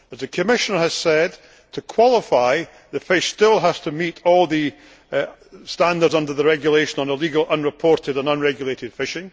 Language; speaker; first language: English; native; English